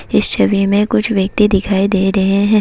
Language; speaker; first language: Hindi; non-native, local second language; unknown